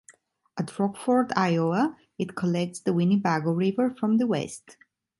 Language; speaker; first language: English; non-native, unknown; Italian